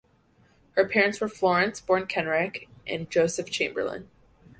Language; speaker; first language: English; native; English